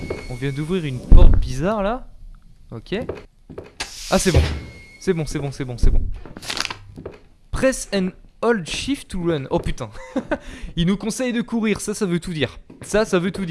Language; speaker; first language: French; native; French